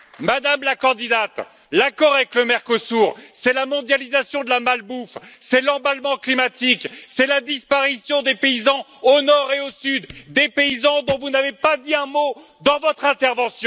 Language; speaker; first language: French; native; French